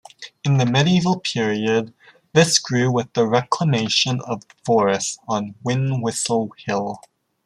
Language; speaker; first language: English; native; English